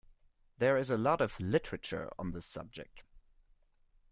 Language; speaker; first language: English; non-native, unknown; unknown